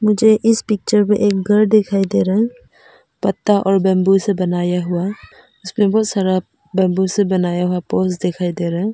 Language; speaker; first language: Hindi; non-native, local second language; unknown